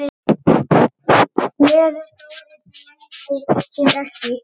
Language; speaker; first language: Icelandic; native; Icelandic